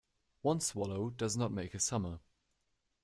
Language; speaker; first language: English; non-native, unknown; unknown